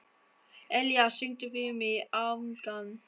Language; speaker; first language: Icelandic; non-native, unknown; German